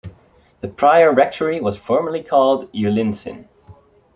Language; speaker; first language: English; non-native, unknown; Dutch